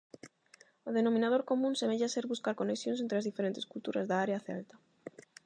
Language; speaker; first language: Galician; non-native, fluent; Spanish